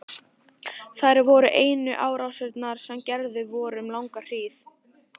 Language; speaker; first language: Icelandic; non-native, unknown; Italian